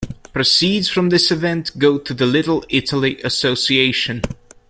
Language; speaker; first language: English; native; English